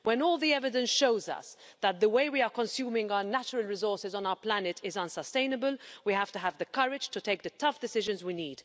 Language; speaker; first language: English; non-native, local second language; Maltese